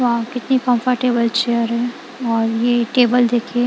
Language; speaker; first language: Hindi; non-native, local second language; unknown